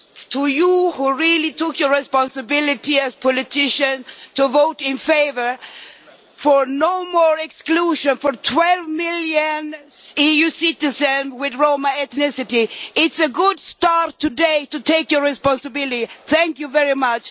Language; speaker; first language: English; non-native, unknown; Swedish